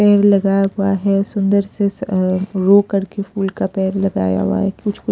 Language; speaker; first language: Hindi; non-native, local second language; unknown